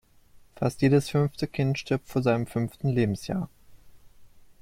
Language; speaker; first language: German; native; German